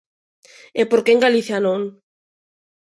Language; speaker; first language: Galician; non-native, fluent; Spanish